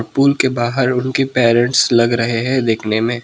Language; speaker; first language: Hindi; non-native, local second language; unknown